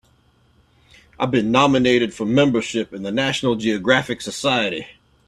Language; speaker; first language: English; native; English